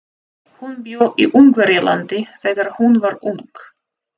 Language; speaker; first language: Icelandic; non-native, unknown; Russian